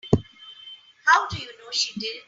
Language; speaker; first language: English; non-native, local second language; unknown